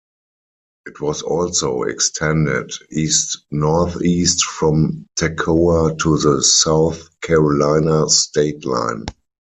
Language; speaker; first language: English; non-native, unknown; German